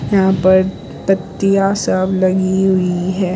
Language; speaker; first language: Hindi; non-native, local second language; Gujarati